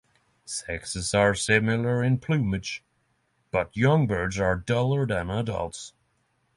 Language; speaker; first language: English; non-native, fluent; Norwegian